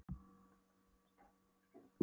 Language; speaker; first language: Icelandic; non-native, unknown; Polish